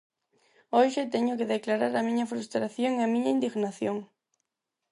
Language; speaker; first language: Galician; non-native, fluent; Spanish